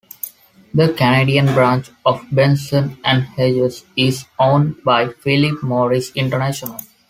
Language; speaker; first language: English; non-native, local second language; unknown